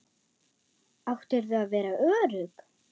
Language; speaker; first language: Icelandic; non-native, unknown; German